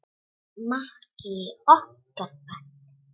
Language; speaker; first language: Icelandic; non-native, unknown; Czech